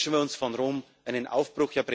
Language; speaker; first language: German; native; German